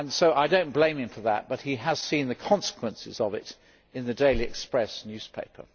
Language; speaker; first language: English; native; English